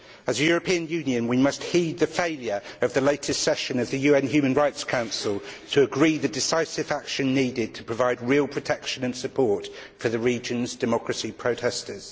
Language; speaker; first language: English; native; English